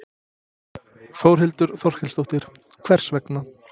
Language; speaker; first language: Icelandic; non-native, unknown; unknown